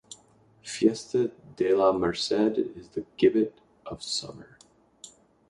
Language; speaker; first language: English; native; English